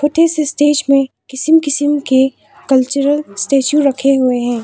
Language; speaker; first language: Hindi; non-native, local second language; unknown